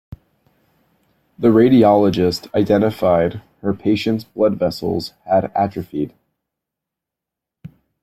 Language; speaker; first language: English; native; English